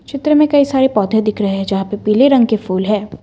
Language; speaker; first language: Hindi; non-native, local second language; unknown